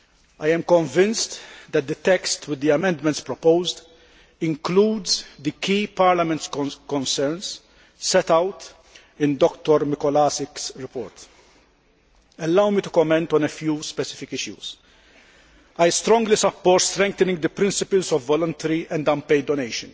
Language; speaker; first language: English; non-native, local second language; Maltese